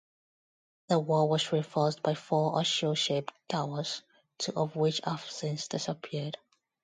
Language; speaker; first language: English; non-native, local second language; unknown